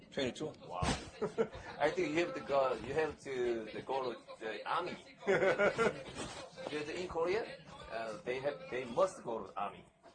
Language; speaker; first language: English; non-native, learner; Korean